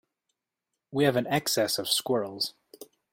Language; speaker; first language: English; native; English